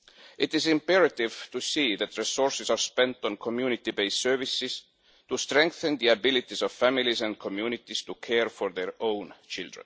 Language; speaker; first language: English; non-native, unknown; Estonian